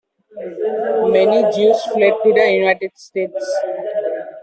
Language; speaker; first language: English; native; English